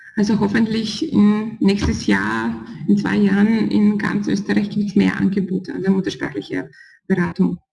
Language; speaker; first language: German; non-native, fluent; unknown